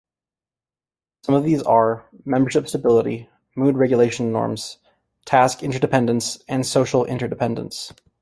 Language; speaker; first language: English; native; English